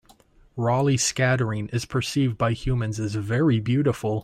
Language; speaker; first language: English; native; English